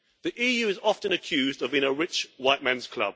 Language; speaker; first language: English; native; English